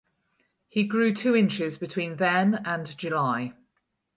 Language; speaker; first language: English; native; English